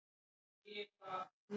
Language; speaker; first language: Icelandic; native; Icelandic